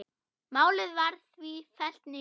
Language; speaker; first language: Icelandic; non-native, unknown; German